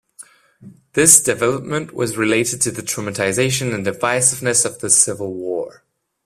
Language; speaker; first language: English; non-native, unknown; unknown